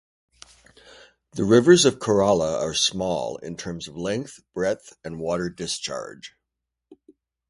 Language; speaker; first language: English; native; English